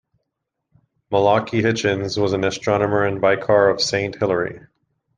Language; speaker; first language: English; native; English